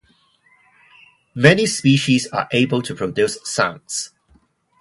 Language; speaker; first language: English; non-native, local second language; Cantonese